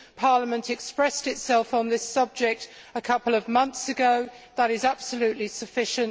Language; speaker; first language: English; native; English